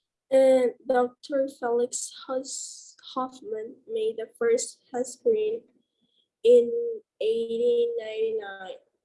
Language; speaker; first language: English; non-native, learner; Spanish